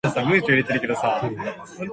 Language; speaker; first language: English; native; English